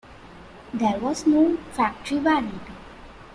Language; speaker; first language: English; non-native, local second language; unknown